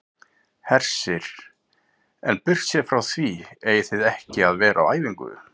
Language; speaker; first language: Icelandic; native; Icelandic